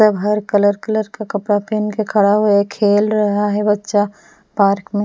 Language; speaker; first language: Hindi; non-native, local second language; Bhojpuri